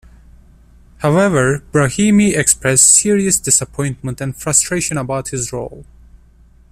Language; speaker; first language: English; non-native, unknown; Turkish